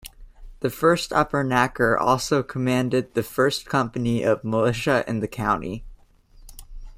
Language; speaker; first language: English; native; English